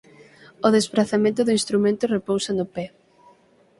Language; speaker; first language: Galician; native; Galician